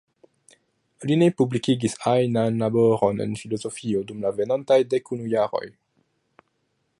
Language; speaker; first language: Esperanto; non-native, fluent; French